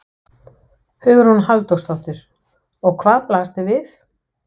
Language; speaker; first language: Icelandic; non-native, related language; Danish